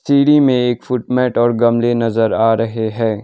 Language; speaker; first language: Hindi; non-native, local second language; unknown